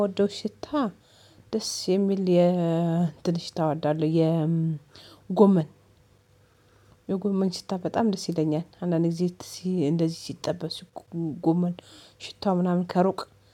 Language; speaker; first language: Amharic; native; Amharic